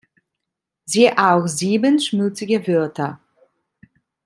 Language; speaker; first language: German; non-native, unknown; Italian